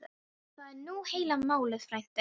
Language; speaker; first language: Icelandic; non-native, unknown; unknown